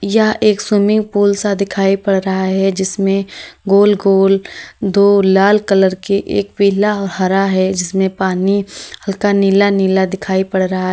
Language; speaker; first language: Hindi; native; Hindi